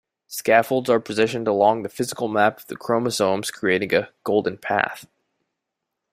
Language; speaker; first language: English; native; English